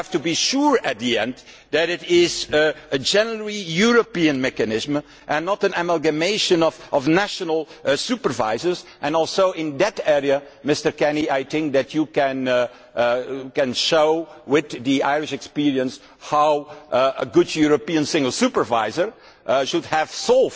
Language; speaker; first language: English; non-native, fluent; Dutch